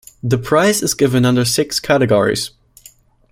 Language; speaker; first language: English; non-native, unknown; German